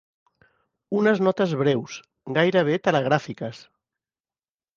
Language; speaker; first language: Catalan; native; Catalan